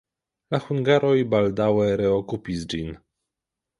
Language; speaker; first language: Esperanto; non-native, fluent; Polish